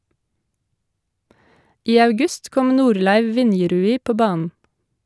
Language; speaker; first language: Norwegian; native; Norwegian